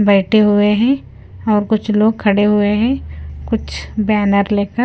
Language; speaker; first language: Hindi; non-native, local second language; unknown